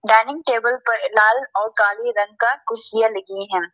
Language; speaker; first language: Hindi; non-native, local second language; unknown